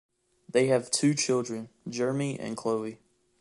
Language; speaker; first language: English; native; English